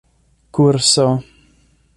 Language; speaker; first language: Esperanto; non-native, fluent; English